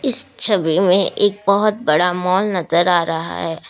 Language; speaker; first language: Hindi; non-native, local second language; Assamese